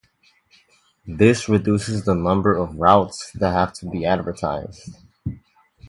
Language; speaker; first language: English; native; English